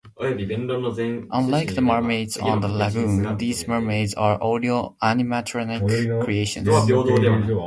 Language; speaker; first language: English; non-native, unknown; Japanese